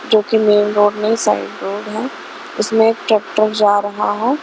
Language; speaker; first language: Hindi; non-native, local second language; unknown